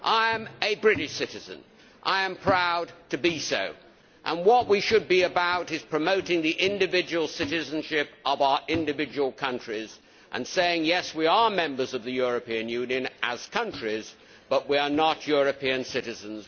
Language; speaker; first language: English; native; English